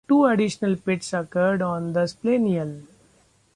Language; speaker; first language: English; non-native, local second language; Marathi